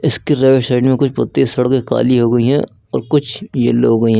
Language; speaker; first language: Hindi; native; Hindi